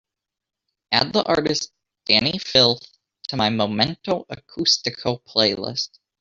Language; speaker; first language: English; native; English